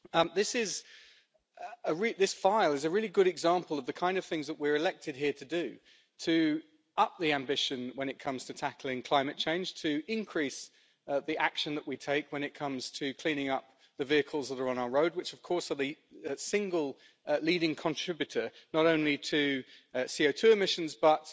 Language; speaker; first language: English; native; English